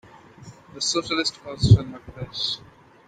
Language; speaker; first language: English; non-native, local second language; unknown